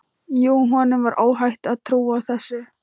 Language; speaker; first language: Icelandic; non-native, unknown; Thai